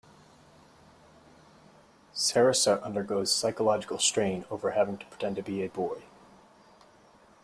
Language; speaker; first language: English; native; English